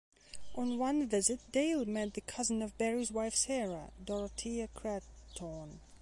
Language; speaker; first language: English; non-native, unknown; Belarusian